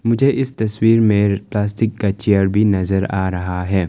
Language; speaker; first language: Hindi; non-native, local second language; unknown